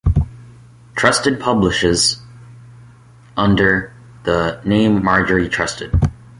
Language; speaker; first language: English; native; English